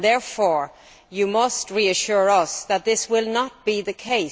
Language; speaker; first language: English; native; English